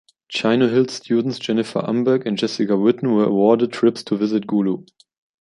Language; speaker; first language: English; non-native, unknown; German